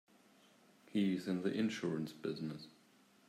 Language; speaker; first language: English; native; English